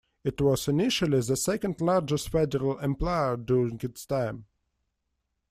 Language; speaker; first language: English; non-native, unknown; Russian